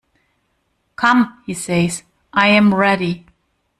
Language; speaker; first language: English; non-native, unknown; German